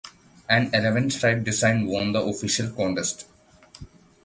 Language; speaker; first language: English; non-native, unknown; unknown